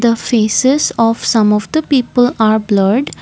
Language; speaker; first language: English; non-native, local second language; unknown